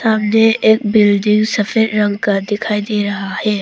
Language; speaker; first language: Hindi; early bilingual, other home language; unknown